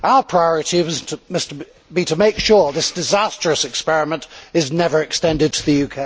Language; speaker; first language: English; native; English